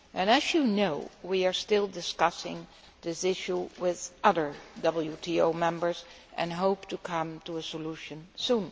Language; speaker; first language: English; non-native, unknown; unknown